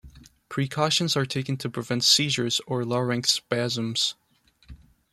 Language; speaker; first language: English; non-native, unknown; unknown